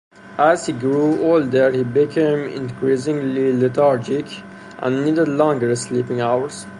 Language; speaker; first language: English; non-native, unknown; Persian